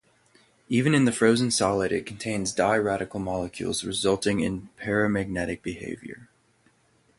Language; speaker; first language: English; native; English